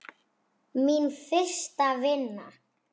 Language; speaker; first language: Icelandic; native; Icelandic